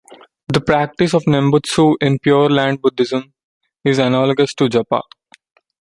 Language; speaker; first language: English; non-native, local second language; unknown